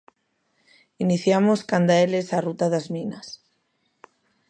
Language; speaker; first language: Galician; native; Galician